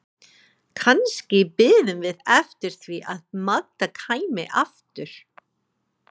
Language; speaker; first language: Icelandic; non-native, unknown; English